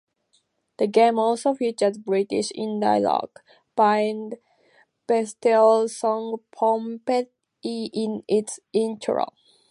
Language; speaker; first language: English; native; English